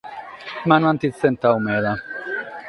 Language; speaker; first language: Sardinian; non-native, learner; Catalan